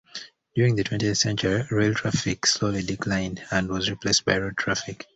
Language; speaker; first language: English; native; English